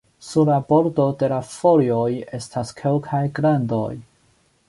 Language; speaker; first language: Esperanto; non-native, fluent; Chinese